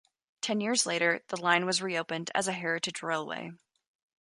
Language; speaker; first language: English; native; English